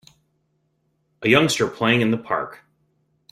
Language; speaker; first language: English; native; English